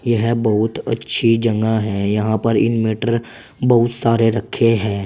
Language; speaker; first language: Hindi; native; Hindi